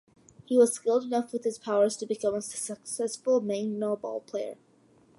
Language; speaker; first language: English; early bilingual, other home language; Malayalam